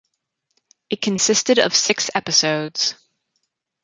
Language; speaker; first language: English; native; English